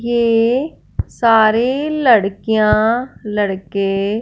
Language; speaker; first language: Hindi; non-native, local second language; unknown